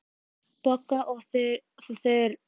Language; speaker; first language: Icelandic; native; Icelandic